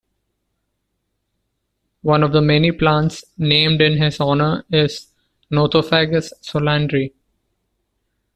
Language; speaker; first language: English; non-native, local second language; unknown